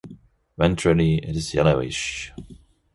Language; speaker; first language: English; non-native, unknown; German